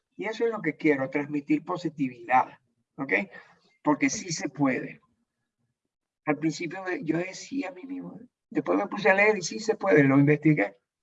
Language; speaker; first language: Spanish; native; Spanish